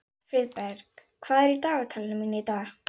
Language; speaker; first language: Icelandic; native; Icelandic